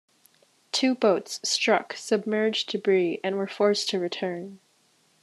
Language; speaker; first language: English; native; English